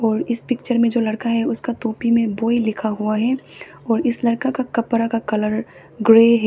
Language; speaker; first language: Hindi; early bilingual, other home language; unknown